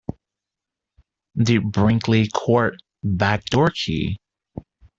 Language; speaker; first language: English; native; English